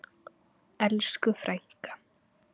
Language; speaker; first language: Icelandic; native; Icelandic